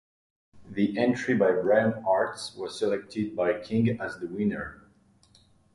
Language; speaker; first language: English; non-native, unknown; French